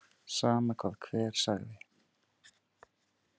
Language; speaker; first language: Icelandic; native; Icelandic